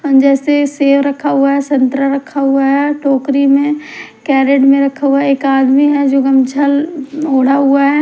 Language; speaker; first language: Hindi; native; Hindi